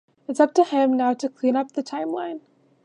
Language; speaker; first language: English; native; English